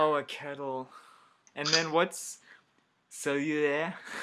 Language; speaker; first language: English; native; English